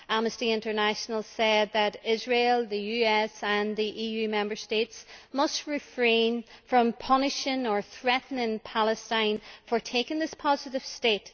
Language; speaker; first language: English; native; English